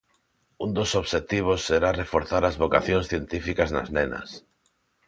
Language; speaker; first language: Galician; non-native, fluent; Spanish